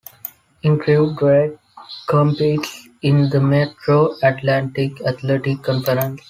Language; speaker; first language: English; non-native, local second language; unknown